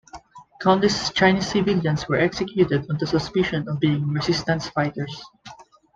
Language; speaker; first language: English; non-native, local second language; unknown